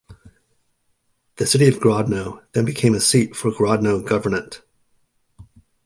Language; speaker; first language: English; native; English